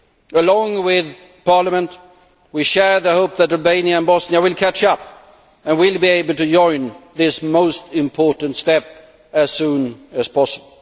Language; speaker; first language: English; non-native, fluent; Swedish